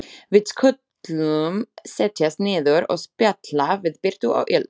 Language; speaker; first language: Icelandic; non-native, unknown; Slovak